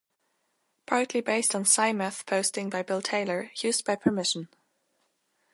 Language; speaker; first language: English; non-native, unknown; German